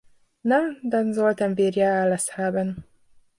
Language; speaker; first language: German; non-native, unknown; Hungarian